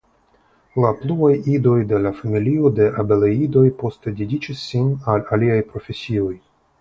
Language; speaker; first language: Esperanto; non-native, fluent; Russian